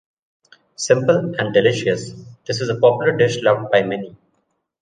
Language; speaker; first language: English; native; English